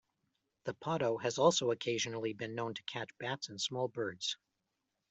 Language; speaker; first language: English; native; English